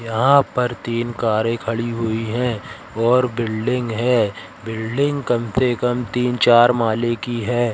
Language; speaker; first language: Hindi; native; Hindi